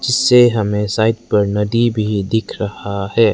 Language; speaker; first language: Hindi; non-native, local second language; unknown